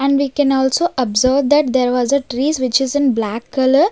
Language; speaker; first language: English; non-native, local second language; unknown